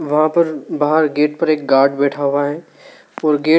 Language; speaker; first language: Hindi; native; Hindi